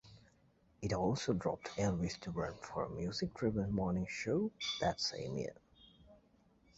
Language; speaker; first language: English; native; English